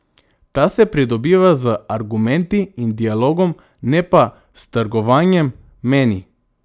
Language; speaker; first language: Slovenian; non-native, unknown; Macedonian